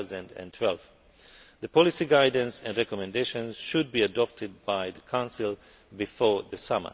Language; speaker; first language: English; non-native, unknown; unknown